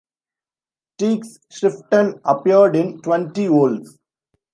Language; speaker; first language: English; non-native, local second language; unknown